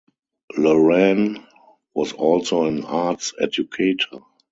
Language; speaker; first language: English; non-native, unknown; German